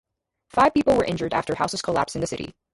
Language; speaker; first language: English; native; English